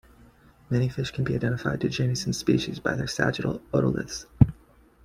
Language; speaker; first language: English; native; English